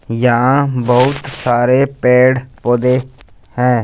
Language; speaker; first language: Hindi; non-native, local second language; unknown